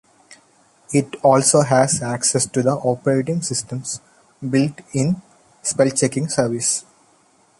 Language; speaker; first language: English; non-native, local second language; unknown